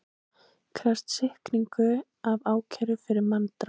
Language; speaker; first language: Icelandic; native; Icelandic